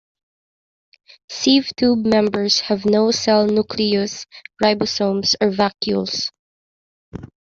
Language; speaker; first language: English; non-native, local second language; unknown